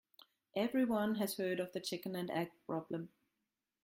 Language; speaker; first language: English; non-native, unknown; German